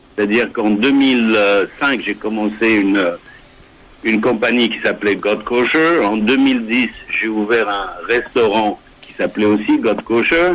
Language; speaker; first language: French; native; French